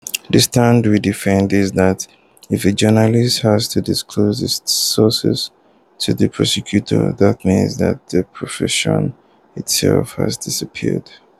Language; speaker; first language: English; non-native, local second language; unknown